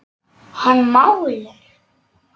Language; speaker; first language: Icelandic; non-native, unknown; Polish